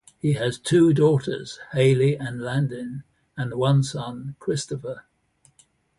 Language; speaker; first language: English; native; English